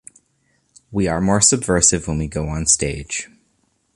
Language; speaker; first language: English; native; English